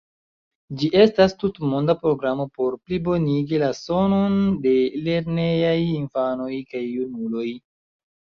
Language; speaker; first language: Esperanto; non-native, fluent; Chinese